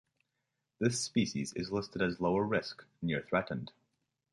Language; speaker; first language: English; native; English